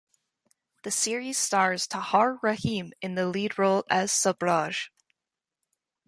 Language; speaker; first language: English; native; English